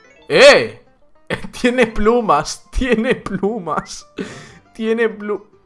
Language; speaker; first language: Spanish; native; Spanish